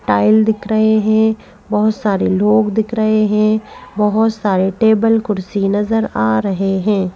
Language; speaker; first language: Hindi; native; Hindi